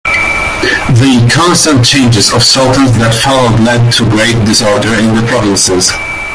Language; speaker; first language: English; native; English